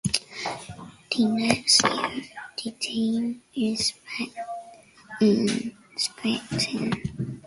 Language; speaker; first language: English; native; English